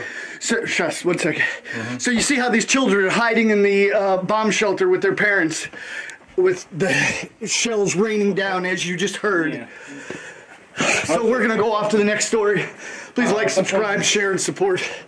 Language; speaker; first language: English; native; English